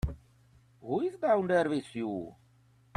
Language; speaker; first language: English; native; English